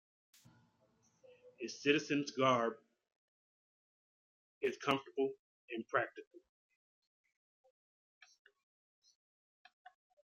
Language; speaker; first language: English; native; English